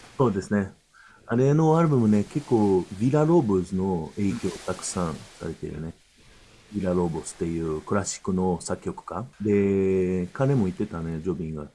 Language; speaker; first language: Japanese; early bilingual, heritage; Portuguese